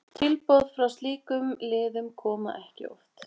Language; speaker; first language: Icelandic; native; Icelandic